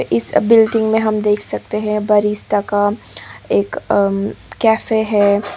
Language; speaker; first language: Hindi; non-native, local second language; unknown